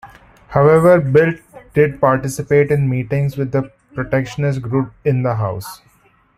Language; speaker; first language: English; non-native, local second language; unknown